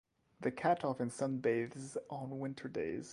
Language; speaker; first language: English; non-native, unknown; French